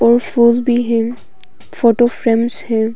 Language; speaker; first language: Hindi; non-native, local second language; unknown